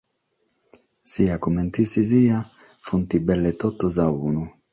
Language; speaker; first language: Sardinian; non-native, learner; Catalan